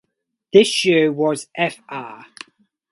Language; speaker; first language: English; native; English